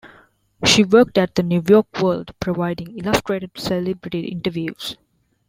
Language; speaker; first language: English; non-native, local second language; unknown